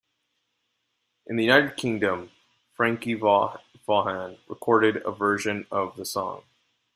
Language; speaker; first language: English; non-native, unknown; Spanish